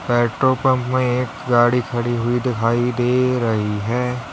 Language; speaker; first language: Hindi; native; Hindi